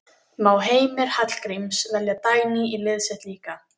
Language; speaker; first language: Icelandic; native; Icelandic